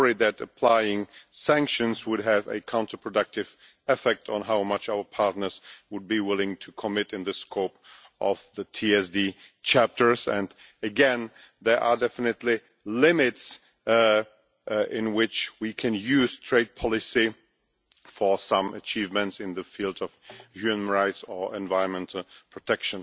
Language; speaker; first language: English; non-native, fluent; Czech